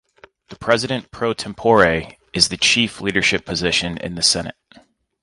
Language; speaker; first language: English; native; English